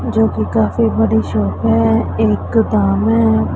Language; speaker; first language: Hindi; non-native, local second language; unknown